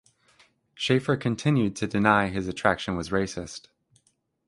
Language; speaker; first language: English; native; English